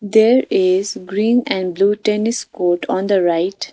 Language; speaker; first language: English; non-native, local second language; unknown